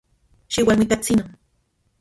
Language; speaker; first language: Central Puebla Nahuatl; non-native, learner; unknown